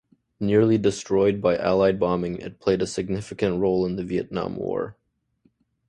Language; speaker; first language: English; native; English